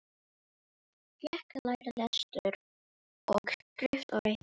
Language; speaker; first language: Icelandic; non-native, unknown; Filipino